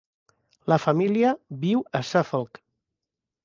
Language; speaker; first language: Catalan; native; Catalan